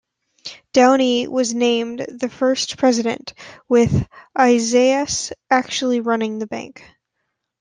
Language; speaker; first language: English; native; English